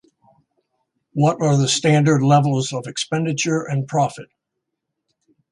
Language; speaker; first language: English; native; English